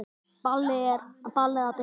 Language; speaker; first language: Icelandic; native; Icelandic